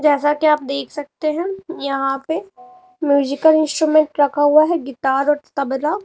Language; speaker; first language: Hindi; native; Hindi